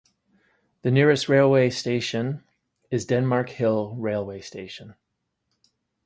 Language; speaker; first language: English; native; English